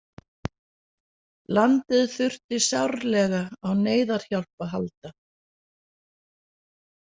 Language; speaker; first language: Icelandic; non-native, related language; Danish